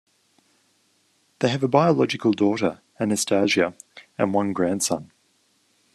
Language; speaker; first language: English; native; English